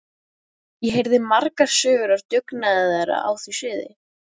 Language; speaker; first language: Icelandic; native; Icelandic